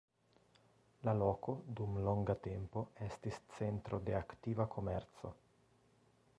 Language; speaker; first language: Esperanto; non-native, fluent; Italian